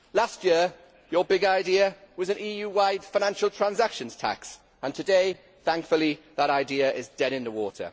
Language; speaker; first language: English; native; English